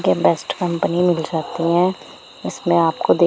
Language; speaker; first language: Hindi; non-native, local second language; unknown